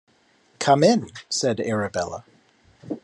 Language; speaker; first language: English; native; English